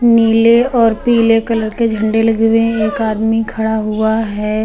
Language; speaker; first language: Hindi; native; Hindi